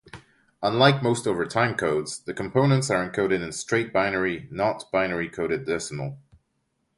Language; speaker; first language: English; non-native, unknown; French